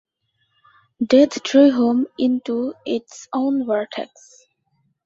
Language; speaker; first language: English; non-native, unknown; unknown